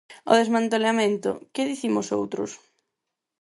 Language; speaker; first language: Galician; non-native, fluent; Spanish